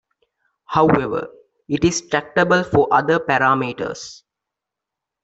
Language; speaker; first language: English; non-native, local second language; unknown